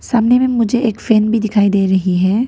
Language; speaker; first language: Hindi; non-native, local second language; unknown